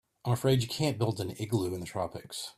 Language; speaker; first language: English; native; English